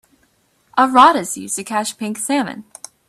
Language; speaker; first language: English; native; English